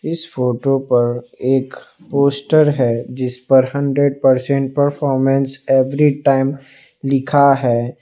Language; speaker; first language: Hindi; non-native, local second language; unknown